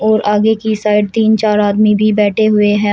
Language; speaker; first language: Hindi; native; Hindi